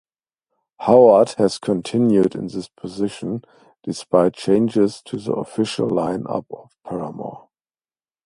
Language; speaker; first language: English; non-native, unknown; German